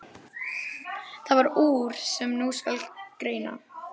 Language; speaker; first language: Icelandic; native; Icelandic